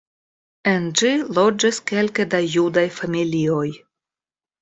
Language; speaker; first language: Esperanto; non-native, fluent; Russian